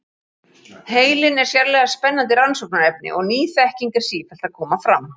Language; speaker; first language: Icelandic; native; Icelandic